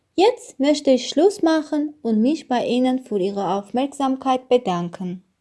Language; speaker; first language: German; non-native, learner; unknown